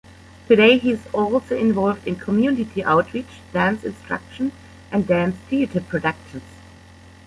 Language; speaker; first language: English; non-native, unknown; German